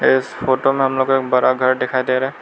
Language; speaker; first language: Hindi; non-native, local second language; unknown